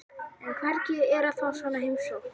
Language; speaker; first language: Icelandic; native; Icelandic